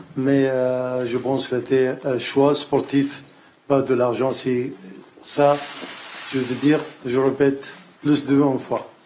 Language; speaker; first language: French; non-native, learner; Arabic